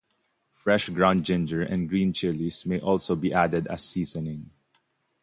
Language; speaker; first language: English; non-native, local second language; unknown